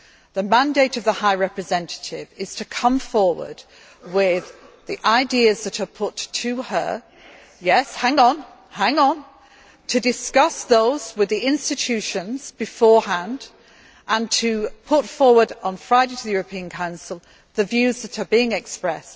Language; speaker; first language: English; native; English